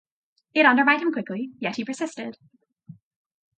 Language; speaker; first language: English; native; English